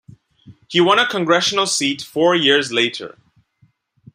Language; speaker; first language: English; non-native, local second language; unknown